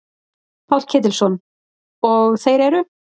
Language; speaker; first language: Icelandic; native; Icelandic